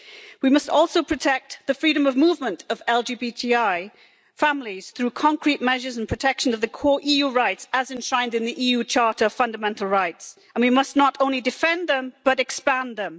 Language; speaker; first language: English; native; English